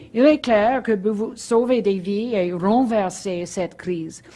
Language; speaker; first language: French; non-native, learner; English